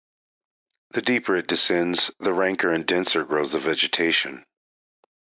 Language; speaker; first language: English; native; English